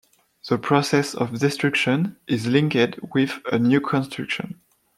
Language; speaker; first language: English; non-native, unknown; French